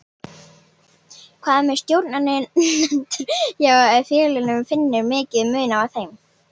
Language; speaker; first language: Icelandic; native; Icelandic